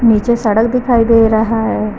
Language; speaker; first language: Hindi; native; Hindi